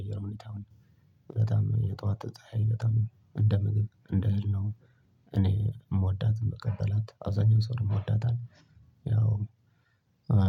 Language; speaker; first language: Amharic; non-native, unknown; Tigrinya